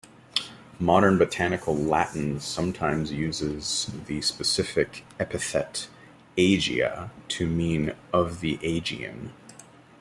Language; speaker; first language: English; native; English